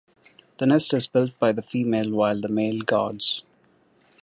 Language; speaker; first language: English; non-native, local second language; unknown